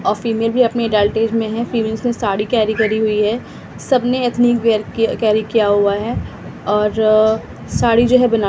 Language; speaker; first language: Hindi; native; Hindi